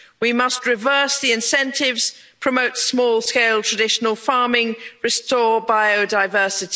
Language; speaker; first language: English; native; English